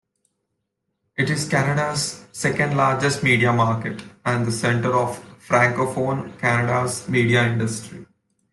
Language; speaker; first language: English; non-native, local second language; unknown